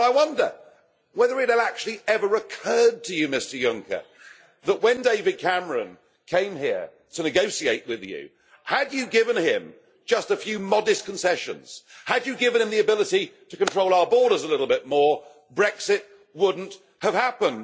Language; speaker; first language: English; native; English